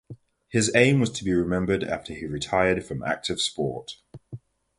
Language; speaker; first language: English; native; English